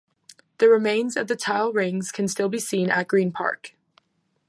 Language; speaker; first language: English; native; English